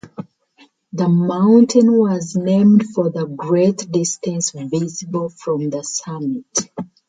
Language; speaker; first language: English; native; English